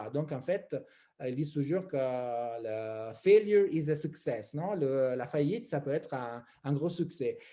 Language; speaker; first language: French; non-native, fluent; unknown